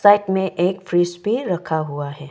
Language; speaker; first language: Hindi; non-native, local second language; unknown